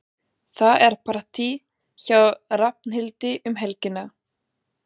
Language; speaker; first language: Icelandic; non-native, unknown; German